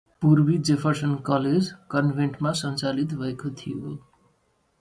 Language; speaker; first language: English; non-native, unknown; Nepali